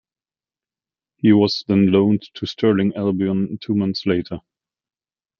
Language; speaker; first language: English; non-native, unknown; German